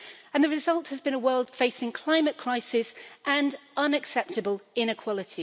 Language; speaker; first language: English; native; English